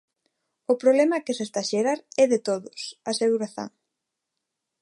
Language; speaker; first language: Galician; non-native, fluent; Spanish